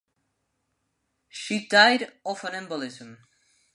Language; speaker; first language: English; non-native, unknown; Spanish